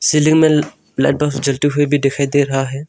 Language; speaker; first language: Hindi; non-native, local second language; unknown